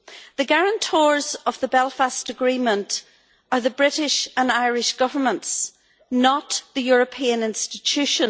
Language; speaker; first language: English; native; English